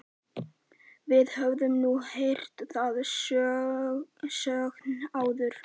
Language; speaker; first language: Icelandic; native; Icelandic